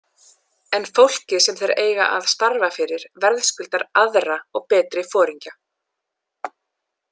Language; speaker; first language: Icelandic; non-native, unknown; English